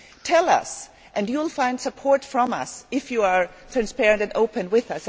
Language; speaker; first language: English; non-native, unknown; German